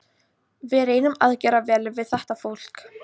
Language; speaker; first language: Icelandic; non-native, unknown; Polish